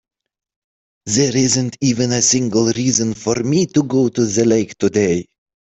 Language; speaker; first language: English; native; English